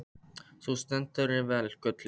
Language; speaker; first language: Icelandic; non-native, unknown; Polish